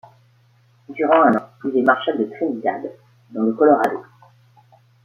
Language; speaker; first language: French; native; French